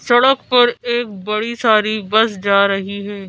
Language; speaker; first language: Hindi; native; Hindi